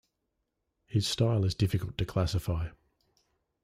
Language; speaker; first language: English; native; English